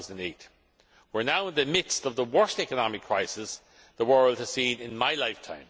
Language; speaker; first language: English; non-native, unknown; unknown